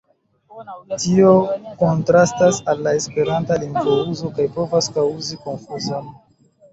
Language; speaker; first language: Esperanto; non-native, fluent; Chinese